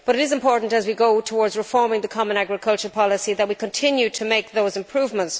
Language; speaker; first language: English; native; English